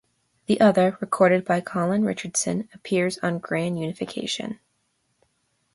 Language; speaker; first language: English; native; English